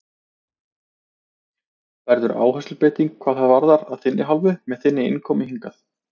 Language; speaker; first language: Icelandic; native; Icelandic